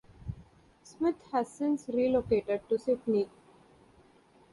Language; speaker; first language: English; non-native, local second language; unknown